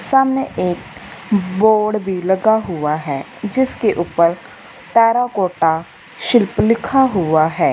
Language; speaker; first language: Hindi; non-native, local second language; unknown